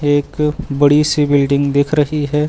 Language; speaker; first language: Hindi; native; Hindi